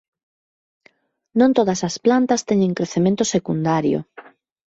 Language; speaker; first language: Galician; native; Galician